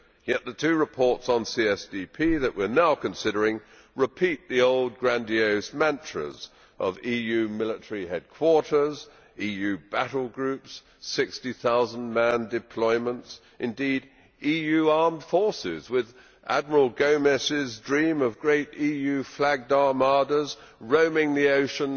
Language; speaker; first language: English; native; English